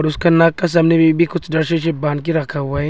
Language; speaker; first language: Hindi; non-native, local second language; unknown